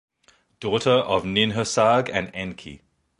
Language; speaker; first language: English; native; English